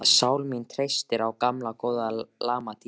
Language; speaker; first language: Icelandic; native; Icelandic